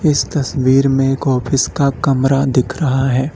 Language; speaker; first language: Hindi; native; Hindi